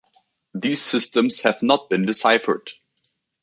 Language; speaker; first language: English; native; English